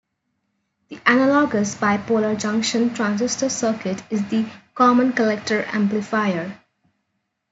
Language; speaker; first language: English; non-native, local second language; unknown